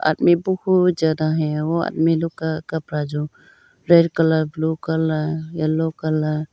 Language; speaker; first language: Hindi; non-native, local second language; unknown